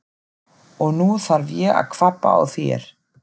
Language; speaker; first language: Icelandic; non-native, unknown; German